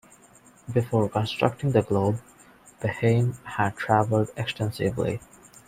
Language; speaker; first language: English; non-native, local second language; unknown